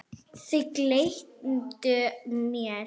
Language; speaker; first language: Icelandic; non-native, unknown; Arabic